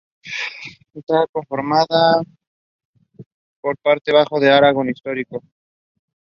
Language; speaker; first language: English; non-native, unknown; Spanish